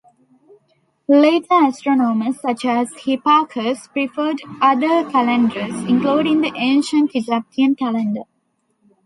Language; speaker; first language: English; non-native, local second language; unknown